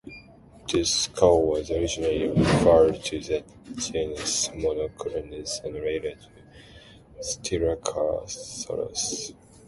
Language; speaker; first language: English; non-native, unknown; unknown